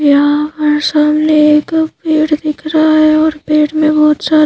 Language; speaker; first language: Hindi; native; Hindi